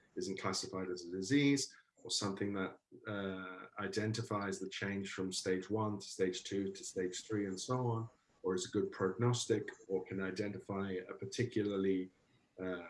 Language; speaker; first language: English; native; English